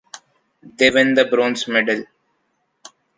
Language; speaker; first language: English; non-native, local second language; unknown